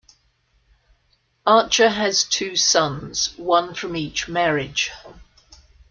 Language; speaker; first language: English; native; English